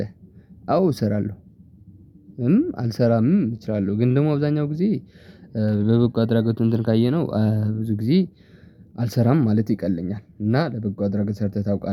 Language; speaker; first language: Amharic; non-native, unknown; Tigrinya